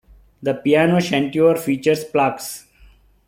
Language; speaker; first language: English; non-native, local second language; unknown